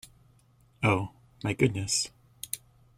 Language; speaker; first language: English; native; English